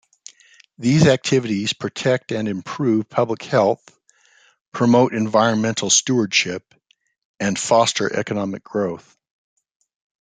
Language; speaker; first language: English; native; English